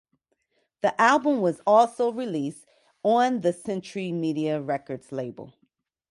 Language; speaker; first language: English; native; English